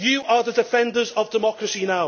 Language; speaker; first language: English; native; English